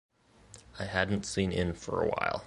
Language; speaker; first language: English; native; English